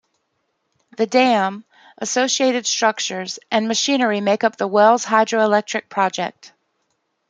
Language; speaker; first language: English; native; English